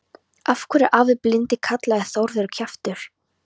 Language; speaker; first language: Icelandic; non-native, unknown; Polish